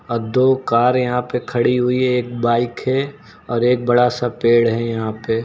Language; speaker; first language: Hindi; native; Hindi